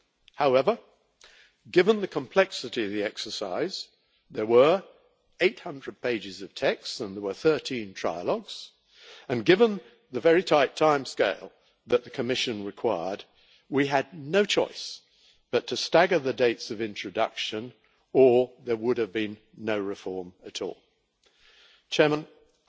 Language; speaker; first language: English; native; English